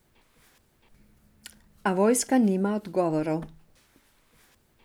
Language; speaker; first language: Slovenian; non-native, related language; Serbian